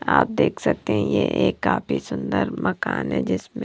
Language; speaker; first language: Hindi; non-native, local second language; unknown